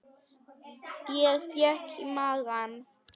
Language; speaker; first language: Icelandic; non-native, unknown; Polish